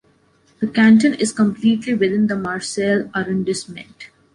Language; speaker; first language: English; non-native, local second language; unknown